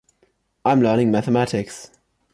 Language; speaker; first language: English; non-native, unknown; German